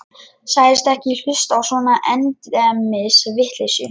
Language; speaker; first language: Icelandic; non-native, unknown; Lithuanian